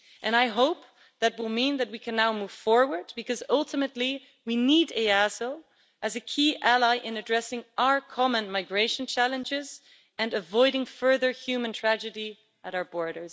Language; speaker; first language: English; non-native, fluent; Dutch